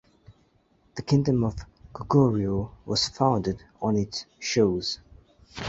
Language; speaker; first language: English; native; English